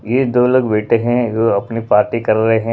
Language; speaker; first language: Hindi; non-native, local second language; Punjabi